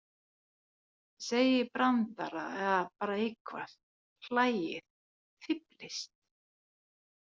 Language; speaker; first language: Icelandic; non-native, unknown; Finnish